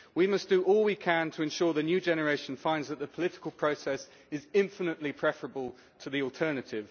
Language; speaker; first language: English; native; English